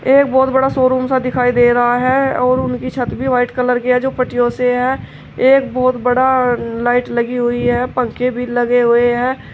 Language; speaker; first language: Hindi; native; Hindi